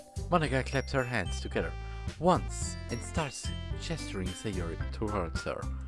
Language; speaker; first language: English; non-native, fluent; German